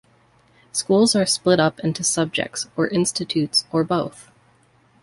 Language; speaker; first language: English; native; English